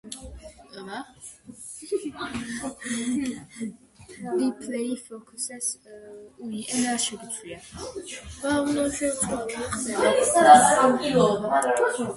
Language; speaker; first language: English; non-native, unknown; Georgian